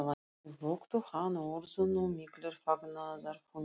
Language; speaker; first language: Icelandic; non-native, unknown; Russian